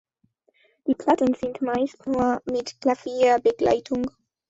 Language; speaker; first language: German; non-native, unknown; Spanish